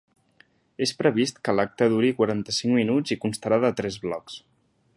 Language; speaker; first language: Catalan; native; Catalan